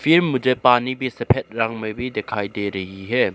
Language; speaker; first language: Hindi; non-native, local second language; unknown